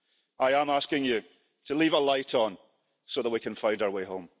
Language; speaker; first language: English; early bilingual, heritage; English